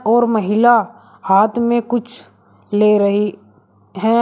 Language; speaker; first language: Hindi; native; Hindi